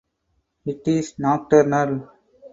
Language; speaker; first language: English; non-native, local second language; Tamil